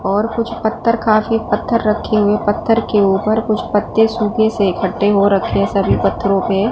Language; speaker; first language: Hindi; non-native, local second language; Punjabi